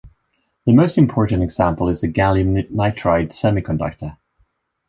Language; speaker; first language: English; non-native, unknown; Swedish